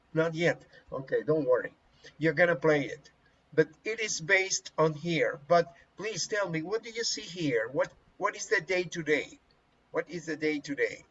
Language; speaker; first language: English; non-native, fluent; Spanish